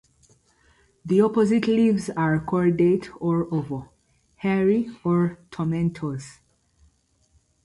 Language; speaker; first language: English; native; English